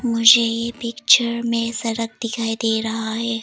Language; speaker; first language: Hindi; non-native, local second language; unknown